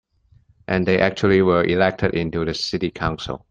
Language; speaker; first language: English; non-native, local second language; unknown